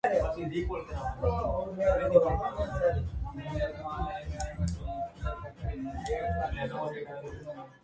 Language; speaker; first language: English; non-native, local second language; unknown